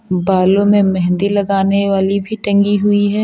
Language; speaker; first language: Hindi; native; Hindi